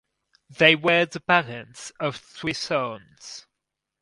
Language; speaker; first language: English; non-native, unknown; French